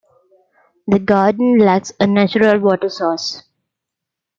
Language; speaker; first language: English; non-native, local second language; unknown